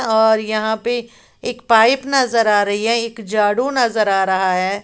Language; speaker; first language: Hindi; native; Hindi